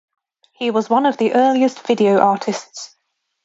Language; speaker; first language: English; native; English